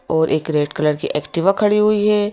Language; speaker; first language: Hindi; native; Hindi